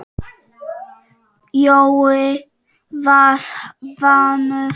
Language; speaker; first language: Icelandic; non-native, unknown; Czech